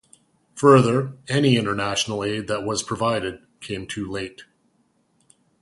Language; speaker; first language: English; native; English